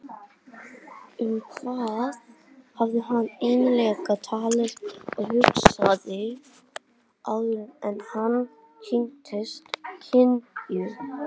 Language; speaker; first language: Icelandic; native; Icelandic